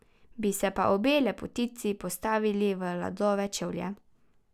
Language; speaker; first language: Slovenian; native; Slovenian